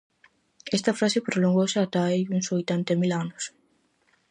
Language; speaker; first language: Galician; native; Galician